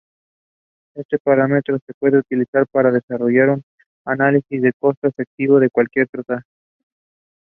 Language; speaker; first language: English; non-native, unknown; Spanish